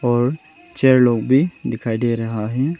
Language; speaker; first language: Hindi; non-native, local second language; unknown